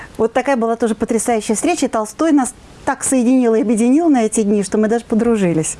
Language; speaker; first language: Russian; native; Russian